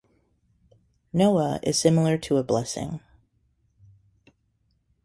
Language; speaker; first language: English; native; English